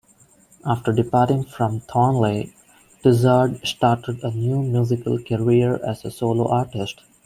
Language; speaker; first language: English; non-native, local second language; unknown